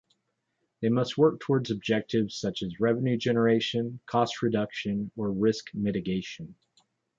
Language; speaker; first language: English; native; English